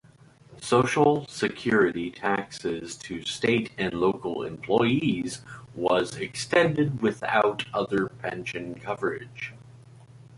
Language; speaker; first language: English; native; English